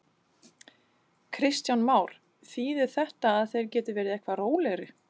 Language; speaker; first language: Icelandic; non-native, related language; Danish